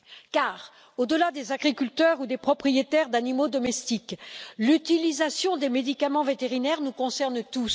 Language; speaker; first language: French; native; French